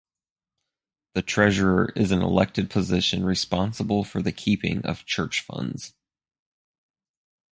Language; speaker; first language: English; native; English